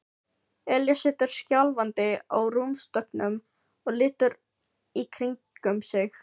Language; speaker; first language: Icelandic; non-native, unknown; Filipino